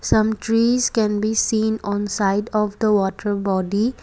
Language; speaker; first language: English; non-native, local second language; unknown